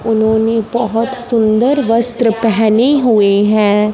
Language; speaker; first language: Hindi; non-native, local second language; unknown